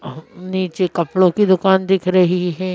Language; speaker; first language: Hindi; native; Hindi